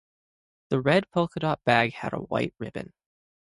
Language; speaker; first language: English; native; English